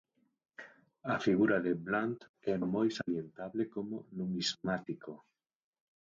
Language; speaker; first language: Galician; native; Galician